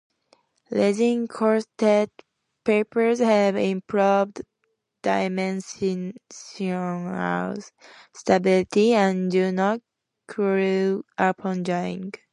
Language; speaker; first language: English; native; English